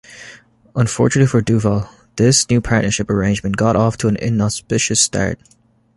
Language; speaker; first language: English; native; English